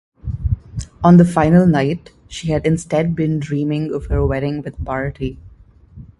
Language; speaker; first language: English; non-native, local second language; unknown